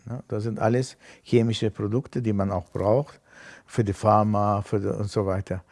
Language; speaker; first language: German; non-native, fluent; Arabic